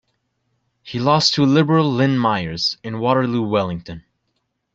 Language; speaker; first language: English; native; English